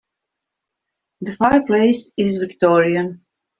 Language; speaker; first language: English; native; English